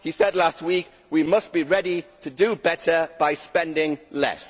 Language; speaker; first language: English; native; English